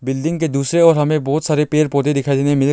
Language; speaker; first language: Hindi; non-native, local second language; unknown